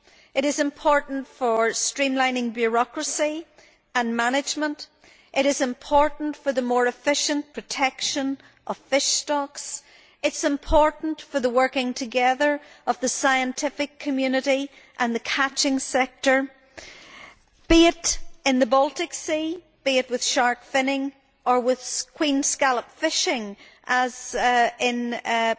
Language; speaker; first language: English; native; English